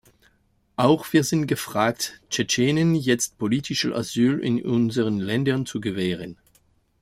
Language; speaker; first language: German; non-native, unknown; French